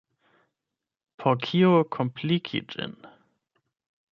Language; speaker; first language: Esperanto; non-native, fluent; German